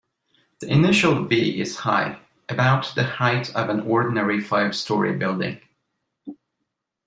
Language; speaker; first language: English; non-native, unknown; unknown